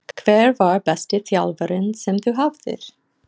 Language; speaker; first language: Icelandic; non-native, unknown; English